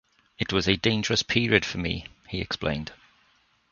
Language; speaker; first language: English; native; English